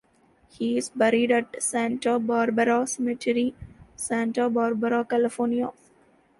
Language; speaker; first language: English; non-native, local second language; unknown